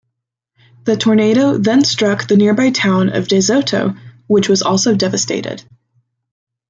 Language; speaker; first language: English; native; English